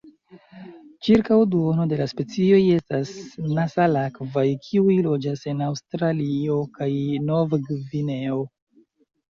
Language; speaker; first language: Esperanto; non-native, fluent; Chinese